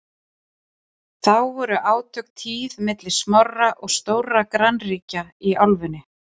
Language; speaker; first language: Icelandic; native; Icelandic